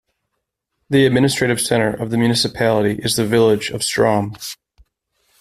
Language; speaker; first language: English; native; English